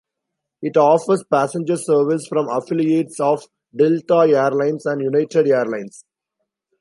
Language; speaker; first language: English; non-native, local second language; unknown